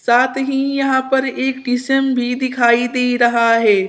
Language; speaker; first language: Hindi; native; Hindi